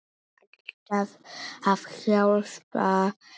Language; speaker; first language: Icelandic; non-native, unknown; Polish